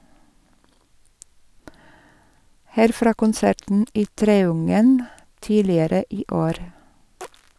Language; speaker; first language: Norwegian; non-native, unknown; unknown